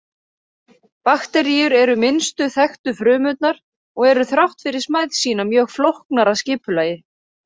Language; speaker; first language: Icelandic; native; Icelandic